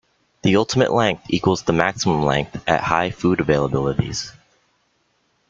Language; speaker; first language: English; native; English